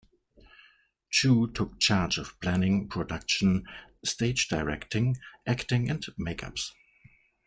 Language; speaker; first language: English; non-native, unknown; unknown